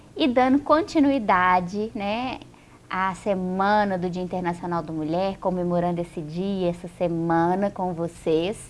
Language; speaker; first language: Portuguese; native; Portuguese